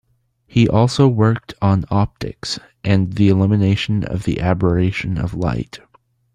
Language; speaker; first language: English; native; English